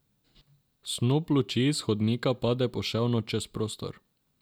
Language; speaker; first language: Slovenian; non-native, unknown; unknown